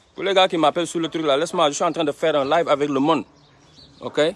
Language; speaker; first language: English; non-native, fluent; Wolof